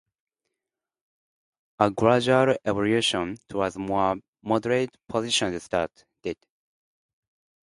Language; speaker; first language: English; non-native, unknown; Japanese